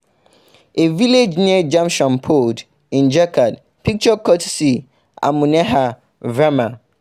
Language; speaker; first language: English; non-native, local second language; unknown